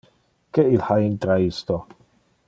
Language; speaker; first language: Interlingua; non-native, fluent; Dutch